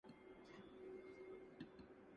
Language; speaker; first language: English; non-native, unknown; Japanese